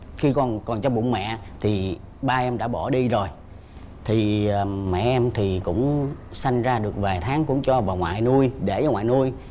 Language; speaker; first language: Vietnamese; native; Vietnamese